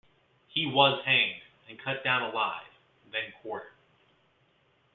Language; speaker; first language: English; native; English